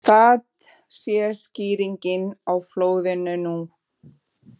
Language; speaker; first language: Icelandic; non-native, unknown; Portuguese